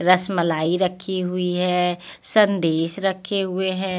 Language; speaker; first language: Hindi; non-native, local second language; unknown